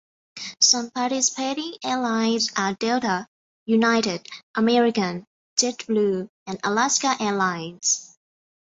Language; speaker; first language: English; non-native, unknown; Thai